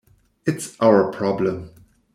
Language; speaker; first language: English; non-native, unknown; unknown